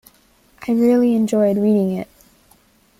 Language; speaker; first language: English; native; English